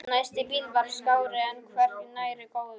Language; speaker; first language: Icelandic; non-native, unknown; Polish